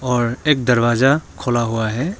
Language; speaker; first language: Hindi; non-native, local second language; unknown